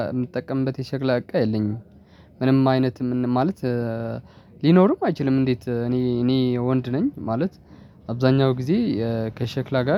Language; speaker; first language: Amharic; non-native, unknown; Tigrinya